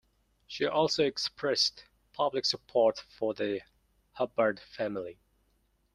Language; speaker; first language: English; non-native, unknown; Mongolian